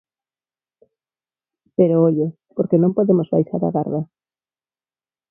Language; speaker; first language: Galician; non-native, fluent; Spanish